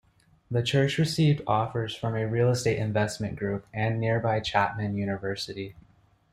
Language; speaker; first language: English; native; English